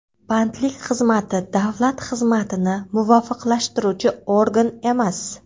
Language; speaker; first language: Uzbek; non-native, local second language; Kara-Kalpak